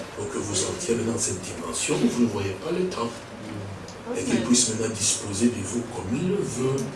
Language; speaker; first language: French; non-native, local second language; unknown